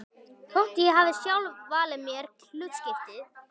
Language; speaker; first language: Icelandic; native; Icelandic